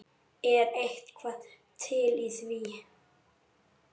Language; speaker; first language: Icelandic; native; Icelandic